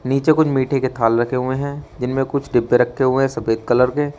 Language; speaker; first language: Hindi; native; Hindi